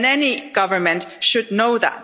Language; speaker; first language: English; non-native, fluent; German